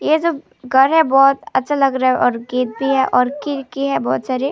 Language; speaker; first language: Hindi; non-native, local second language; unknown